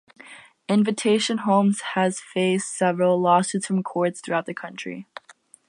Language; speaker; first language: English; native; English